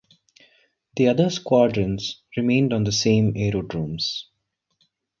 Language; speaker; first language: English; non-native, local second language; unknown